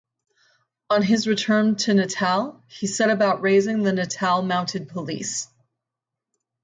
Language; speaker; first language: English; native; English